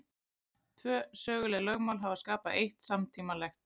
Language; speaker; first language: Icelandic; native; Icelandic